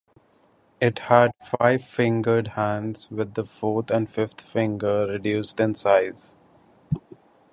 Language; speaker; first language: English; non-native, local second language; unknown